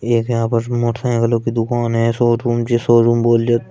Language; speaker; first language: Hindi; native; Hindi